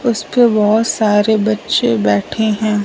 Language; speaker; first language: Hindi; non-native, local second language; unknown